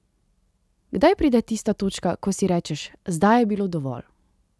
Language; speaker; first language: Slovenian; native; Slovenian